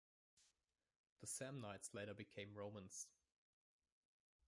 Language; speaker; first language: English; non-native, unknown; German